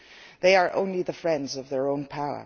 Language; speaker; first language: English; non-native, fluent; Dutch